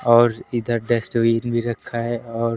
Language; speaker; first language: Hindi; native; Hindi